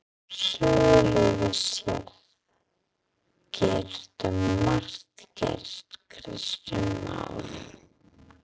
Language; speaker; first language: Icelandic; non-native, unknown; English